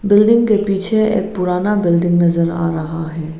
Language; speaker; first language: Hindi; non-native, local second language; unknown